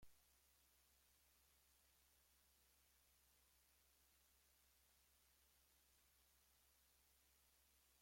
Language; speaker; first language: English; native; English